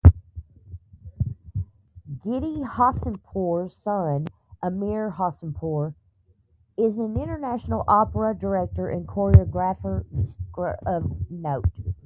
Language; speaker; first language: English; native; English